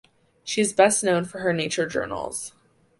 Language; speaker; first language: English; native; English